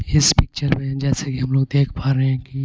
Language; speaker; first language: Hindi; non-native, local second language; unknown